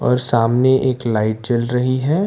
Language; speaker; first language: Hindi; non-native, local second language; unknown